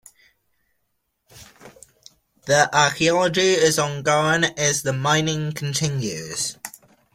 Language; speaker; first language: English; native; English